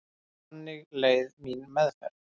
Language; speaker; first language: Icelandic; native; Icelandic